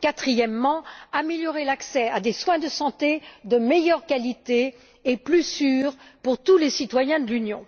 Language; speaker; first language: French; native; French